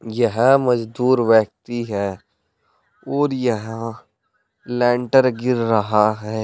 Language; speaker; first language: Hindi; native; Hindi